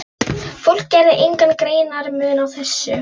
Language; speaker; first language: Icelandic; non-native, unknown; Polish